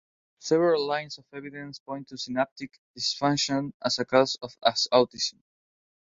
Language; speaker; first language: English; non-native, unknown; Spanish